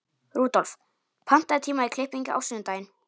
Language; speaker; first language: Icelandic; non-native, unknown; Polish